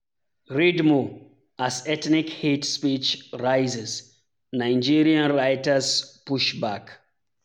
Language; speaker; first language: English; non-native, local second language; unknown